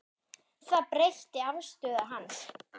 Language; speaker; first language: Icelandic; non-native, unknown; German